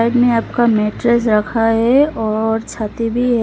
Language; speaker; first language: Hindi; early bilingual, other home language; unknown